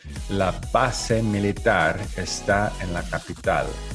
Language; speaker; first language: Spanish; non-native, learner; English